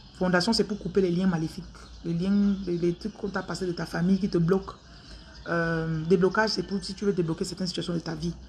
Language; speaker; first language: French; non-native, local second language; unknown